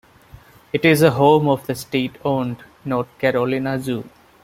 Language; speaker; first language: English; non-native, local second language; Malayalam